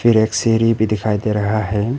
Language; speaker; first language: Hindi; non-native, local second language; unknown